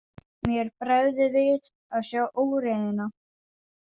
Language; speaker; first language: Icelandic; non-native, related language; Danish